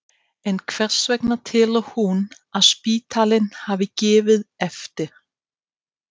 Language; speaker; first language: Icelandic; non-native, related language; Danish